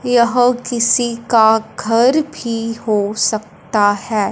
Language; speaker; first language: Hindi; non-native, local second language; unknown